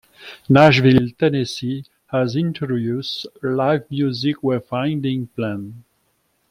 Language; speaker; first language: English; non-native, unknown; French